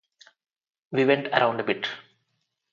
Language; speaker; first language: English; non-native, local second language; Telugu